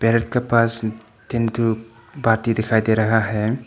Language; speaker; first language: Hindi; non-native, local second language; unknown